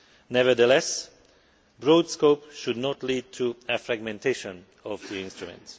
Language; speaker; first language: English; non-native, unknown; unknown